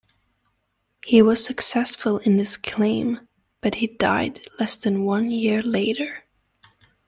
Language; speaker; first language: English; native; English